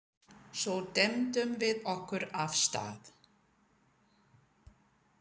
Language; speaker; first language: Icelandic; non-native, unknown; English